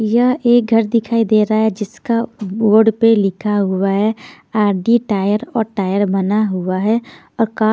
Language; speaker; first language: Hindi; non-native, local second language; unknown